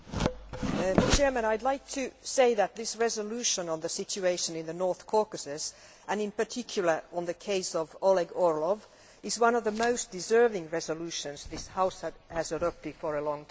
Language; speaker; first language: English; non-native, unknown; Finnish